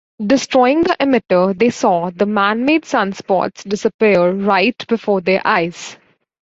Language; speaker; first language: English; native; English